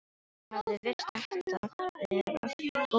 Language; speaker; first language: Icelandic; non-native, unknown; Filipino